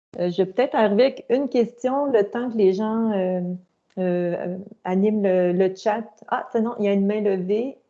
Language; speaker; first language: French; native; French